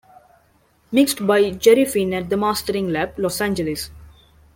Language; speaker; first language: English; non-native, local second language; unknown